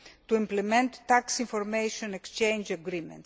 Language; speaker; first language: English; non-native, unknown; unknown